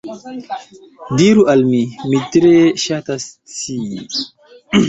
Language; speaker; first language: Esperanto; non-native, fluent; Chinese